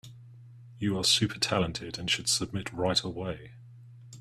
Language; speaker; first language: English; native; English